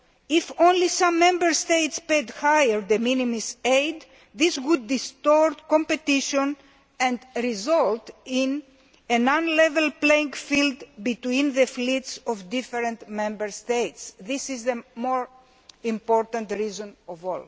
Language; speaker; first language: English; non-native, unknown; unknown